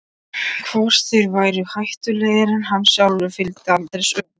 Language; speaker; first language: Icelandic; non-native, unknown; Polish